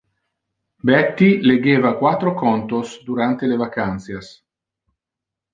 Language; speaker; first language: Interlingua; non-native, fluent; Italian